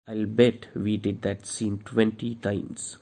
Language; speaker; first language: English; non-native, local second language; Malayalam